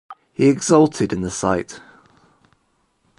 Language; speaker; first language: English; native; English